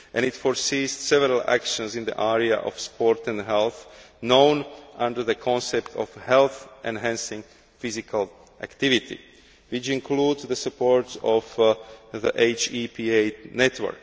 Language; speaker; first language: English; non-native, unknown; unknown